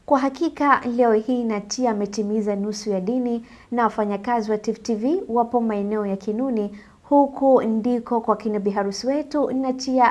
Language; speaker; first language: Swahili; native; Swahili